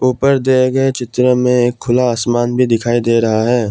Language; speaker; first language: Hindi; non-native, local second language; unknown